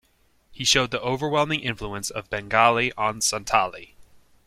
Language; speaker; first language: English; native; English